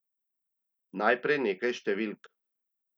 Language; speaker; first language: Slovenian; native; Slovenian